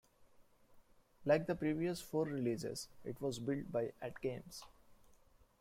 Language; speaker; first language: English; non-native, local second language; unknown